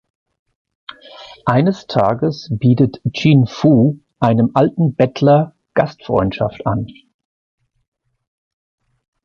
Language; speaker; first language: German; native; German